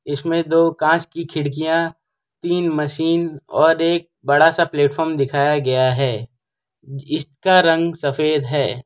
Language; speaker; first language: Hindi; non-native, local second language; Gujarati